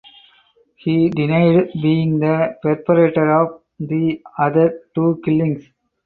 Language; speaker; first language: English; non-native, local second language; Tamil